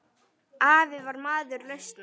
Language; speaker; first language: Icelandic; native; Icelandic